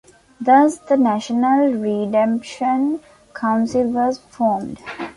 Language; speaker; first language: English; non-native, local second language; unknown